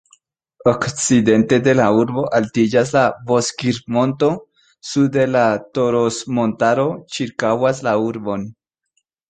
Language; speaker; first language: Esperanto; non-native, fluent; Spanish